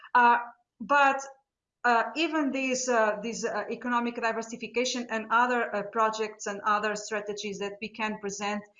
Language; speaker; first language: English; non-native, fluent; Portuguese